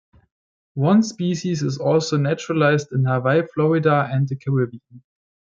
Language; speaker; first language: English; native; English